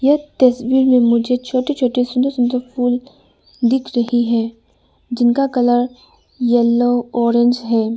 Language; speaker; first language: Hindi; non-native, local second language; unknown